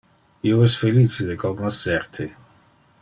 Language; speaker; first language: Interlingua; non-native, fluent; Dutch